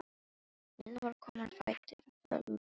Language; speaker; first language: Icelandic; non-native, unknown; Filipino